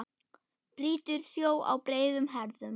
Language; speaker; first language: Icelandic; non-native, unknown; German